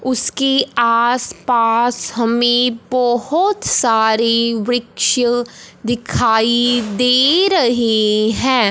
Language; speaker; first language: Hindi; non-native, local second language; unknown